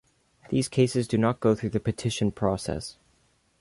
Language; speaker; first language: English; native; English